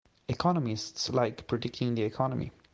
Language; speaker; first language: English; non-native, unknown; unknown